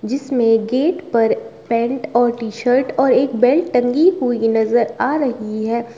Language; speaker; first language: Hindi; native; Hindi